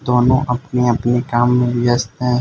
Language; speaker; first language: Hindi; non-native, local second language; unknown